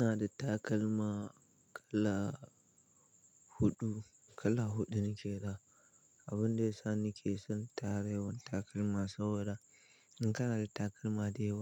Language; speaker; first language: Hausa; native; Hausa